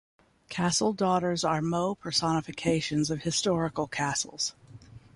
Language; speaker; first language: English; native; English